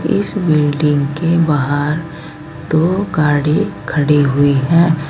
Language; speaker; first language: Hindi; native; Hindi